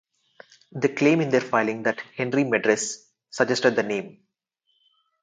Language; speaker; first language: English; non-native, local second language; Telugu